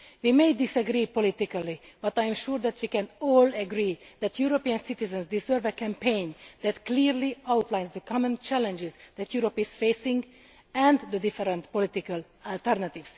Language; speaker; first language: English; non-native, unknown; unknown